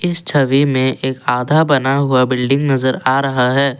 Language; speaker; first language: Hindi; non-native, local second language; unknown